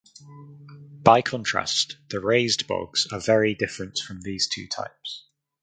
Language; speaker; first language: English; native; English